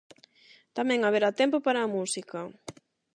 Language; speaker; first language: Galician; non-native, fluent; Spanish